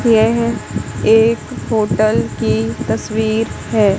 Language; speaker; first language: Hindi; native; Hindi